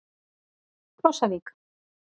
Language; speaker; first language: Icelandic; native; Icelandic